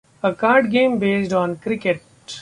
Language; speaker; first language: English; non-native, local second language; Marathi